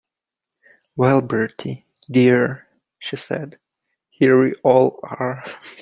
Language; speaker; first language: English; native; English